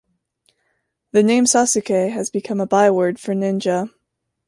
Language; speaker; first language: English; native; English